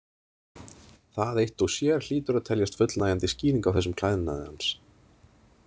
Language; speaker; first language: Icelandic; native; Icelandic